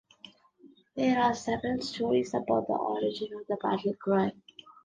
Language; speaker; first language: English; non-native, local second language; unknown